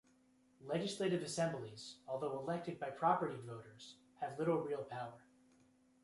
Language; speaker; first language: English; native; English